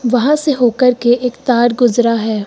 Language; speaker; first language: Hindi; native; Hindi